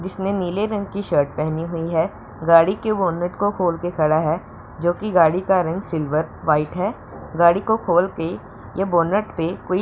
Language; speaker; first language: Hindi; non-native, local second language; Punjabi